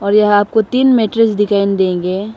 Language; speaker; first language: Hindi; non-native, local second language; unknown